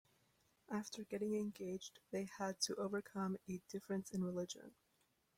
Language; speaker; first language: English; native; English